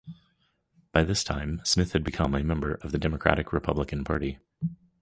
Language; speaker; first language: English; native; English